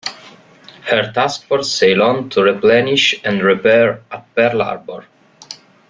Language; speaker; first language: English; non-native, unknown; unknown